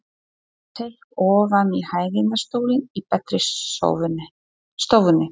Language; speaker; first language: Icelandic; non-native, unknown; Polish